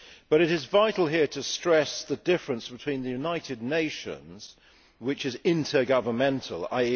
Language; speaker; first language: English; native; English